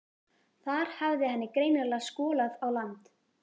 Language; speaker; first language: Icelandic; native; Icelandic